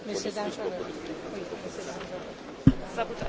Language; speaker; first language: German; native; German